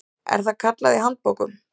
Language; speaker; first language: Icelandic; native; Icelandic